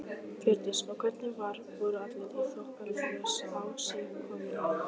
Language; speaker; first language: Icelandic; native; Icelandic